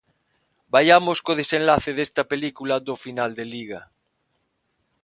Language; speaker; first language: Galician; non-native, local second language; Spanish